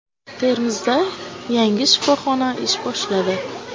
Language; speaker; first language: Uzbek; native; Uzbek